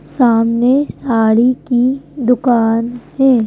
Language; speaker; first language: Hindi; native; Hindi